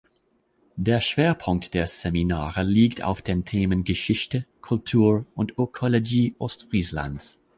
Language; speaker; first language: German; non-native, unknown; English